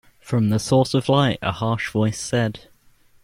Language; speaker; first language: English; native; English